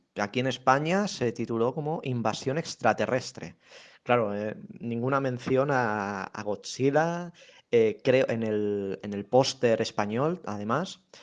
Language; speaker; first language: Spanish; native; Spanish